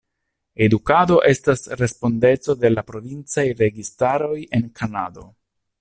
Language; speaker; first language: Esperanto; non-native, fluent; Italian